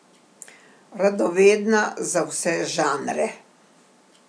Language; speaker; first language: Slovenian; native; Slovenian